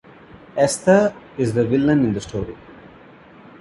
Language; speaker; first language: English; non-native, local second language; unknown